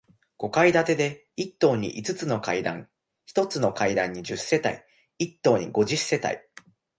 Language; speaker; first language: Japanese; native; Japanese